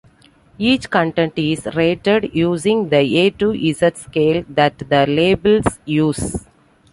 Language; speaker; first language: English; non-native, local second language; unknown